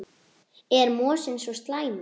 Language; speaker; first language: Icelandic; native; Icelandic